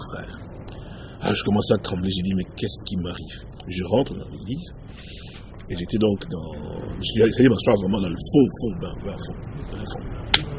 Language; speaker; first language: French; non-native, local second language; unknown